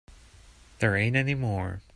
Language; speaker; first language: English; native; English